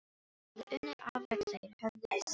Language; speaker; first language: Icelandic; non-native, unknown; Filipino